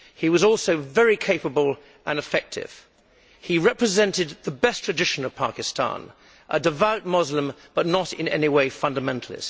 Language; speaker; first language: English; native; English